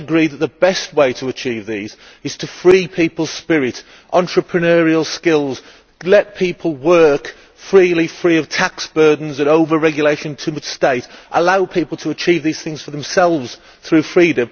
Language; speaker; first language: English; native; English